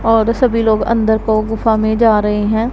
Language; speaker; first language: Hindi; non-native, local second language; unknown